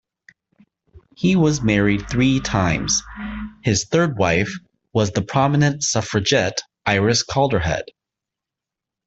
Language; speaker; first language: English; native; English